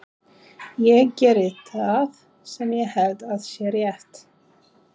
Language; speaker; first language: Icelandic; non-native, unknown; Polish